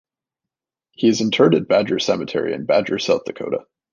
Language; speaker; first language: English; native; English